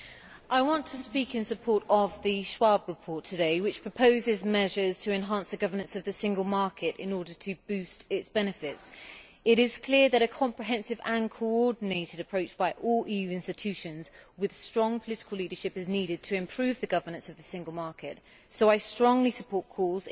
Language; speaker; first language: English; native; English